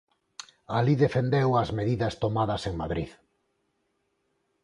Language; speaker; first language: Galician; non-native, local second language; Spanish